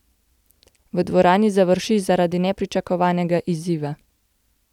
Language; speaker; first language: Slovenian; native; Slovenian